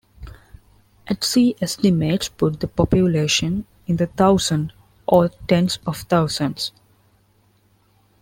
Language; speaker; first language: English; non-native, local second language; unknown